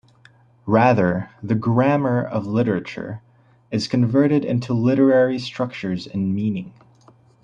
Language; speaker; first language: English; native; English